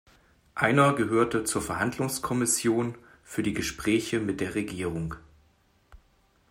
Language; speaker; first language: German; native; German